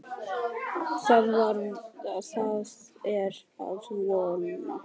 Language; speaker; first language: Icelandic; native; Icelandic